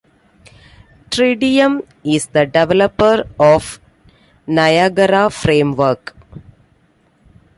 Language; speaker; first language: English; non-native, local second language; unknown